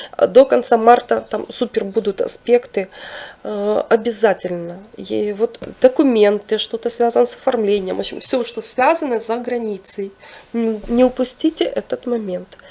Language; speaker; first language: Russian; non-native, local second language; Ukrainian